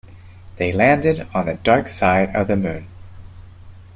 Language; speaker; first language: English; native; English